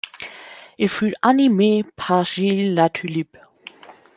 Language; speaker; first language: French; non-native, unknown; German